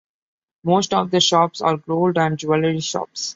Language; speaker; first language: English; non-native, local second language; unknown